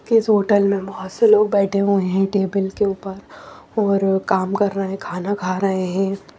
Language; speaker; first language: Hindi; non-native, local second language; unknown